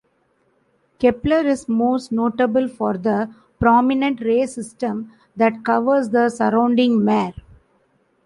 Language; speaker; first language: English; non-native, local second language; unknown